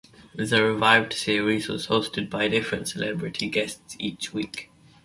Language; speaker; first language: English; native; English